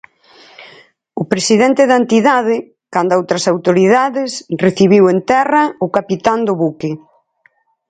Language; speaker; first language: Galician; native; Galician